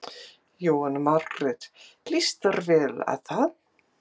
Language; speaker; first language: Icelandic; non-native, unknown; English